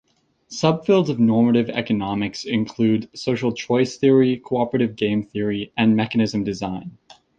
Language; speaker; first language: English; native; English